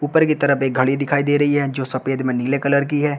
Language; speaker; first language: Hindi; native; Hindi